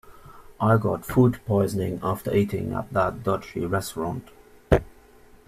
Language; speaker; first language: English; native; English